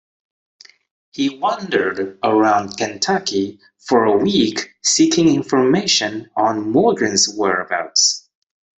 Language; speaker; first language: English; native; English